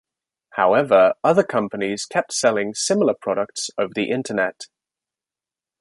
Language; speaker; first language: English; native; English